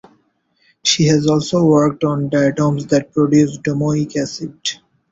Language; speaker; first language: English; non-native, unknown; Bangla